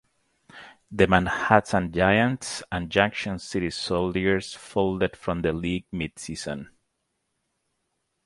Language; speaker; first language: English; native; English